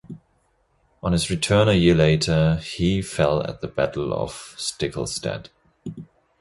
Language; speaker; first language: English; non-native, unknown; German